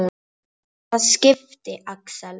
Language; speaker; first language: Icelandic; non-native, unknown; Polish